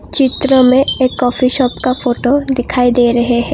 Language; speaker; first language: Hindi; non-native, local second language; Assamese